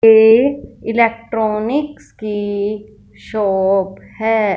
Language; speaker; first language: Hindi; non-native, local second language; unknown